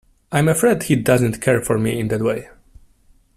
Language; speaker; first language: English; non-native, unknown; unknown